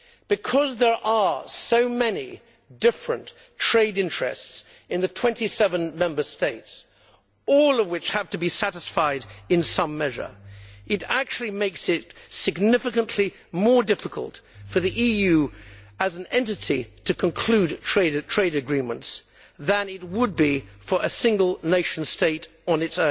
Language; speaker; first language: English; native; English